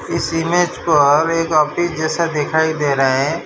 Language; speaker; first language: Hindi; non-native, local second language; Gujarati